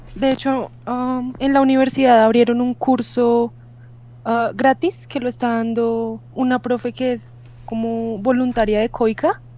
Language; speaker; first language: Spanish; native; Spanish